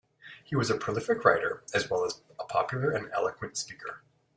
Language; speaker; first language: English; native; English